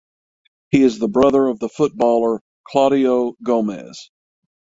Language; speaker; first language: English; native; English